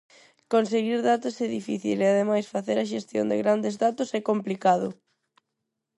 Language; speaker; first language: Galician; non-native, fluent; Spanish